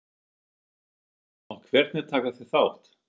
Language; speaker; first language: Icelandic; non-native, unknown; German